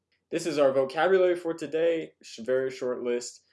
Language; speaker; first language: English; native; English